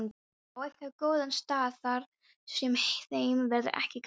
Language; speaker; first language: Icelandic; non-native, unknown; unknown